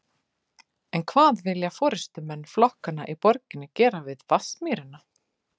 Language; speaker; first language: Icelandic; native; Icelandic